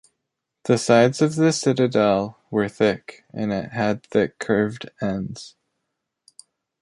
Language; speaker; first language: English; native; English